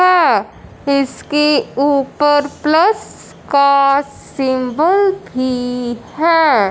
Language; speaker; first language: Hindi; non-native, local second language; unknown